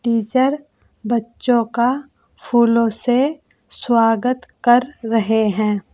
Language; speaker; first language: Hindi; native; Hindi